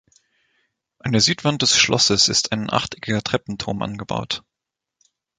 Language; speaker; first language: German; native; German